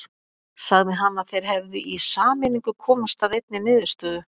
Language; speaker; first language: Icelandic; native; Icelandic